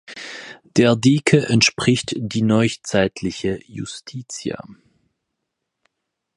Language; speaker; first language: German; native; German